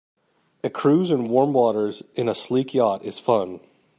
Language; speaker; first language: English; native; English